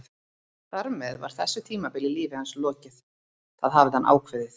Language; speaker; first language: Icelandic; native; Icelandic